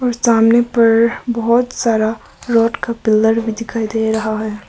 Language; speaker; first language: Hindi; early bilingual, other home language; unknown